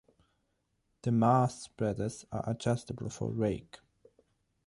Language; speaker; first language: English; non-native, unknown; German